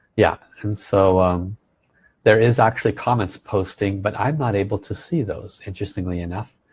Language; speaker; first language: English; native; English